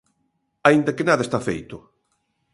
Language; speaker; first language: Galician; native; Galician